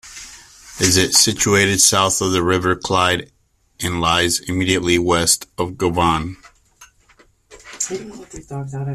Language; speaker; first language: English; native; English